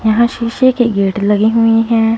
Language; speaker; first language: Hindi; non-native, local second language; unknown